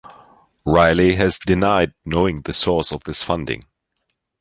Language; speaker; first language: English; non-native, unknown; German